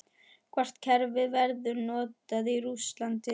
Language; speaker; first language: Icelandic; non-native, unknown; German